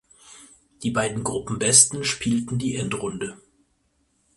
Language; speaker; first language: German; native; German